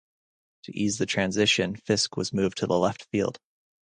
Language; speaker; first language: English; native; English